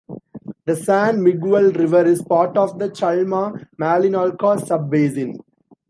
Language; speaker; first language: English; non-native, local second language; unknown